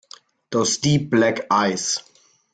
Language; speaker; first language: English; non-native, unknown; German